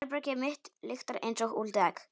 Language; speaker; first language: Icelandic; non-native, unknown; Polish